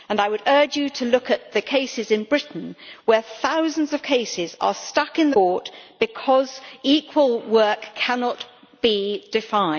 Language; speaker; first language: English; native; English